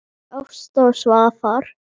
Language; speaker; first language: Icelandic; native; Icelandic